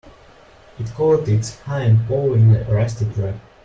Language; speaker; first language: English; non-native, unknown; Russian